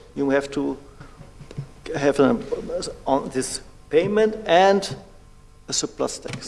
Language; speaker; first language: English; non-native, learner; German